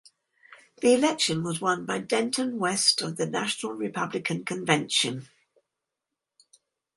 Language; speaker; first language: English; native; English